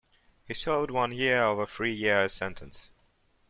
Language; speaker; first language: English; non-native, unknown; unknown